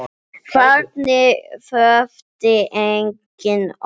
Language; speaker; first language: Icelandic; non-native, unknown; English